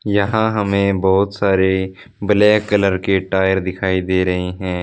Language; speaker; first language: Hindi; non-native, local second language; Punjabi